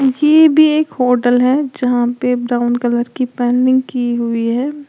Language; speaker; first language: Hindi; native; Hindi